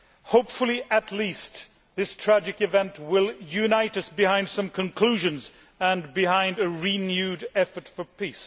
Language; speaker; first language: English; non-native, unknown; Swedish